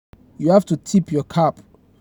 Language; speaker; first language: English; non-native, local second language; Yoruba